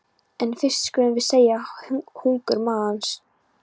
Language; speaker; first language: Icelandic; non-native, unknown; Polish